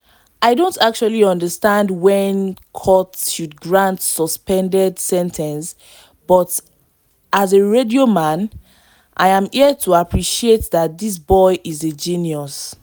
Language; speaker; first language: English; non-native, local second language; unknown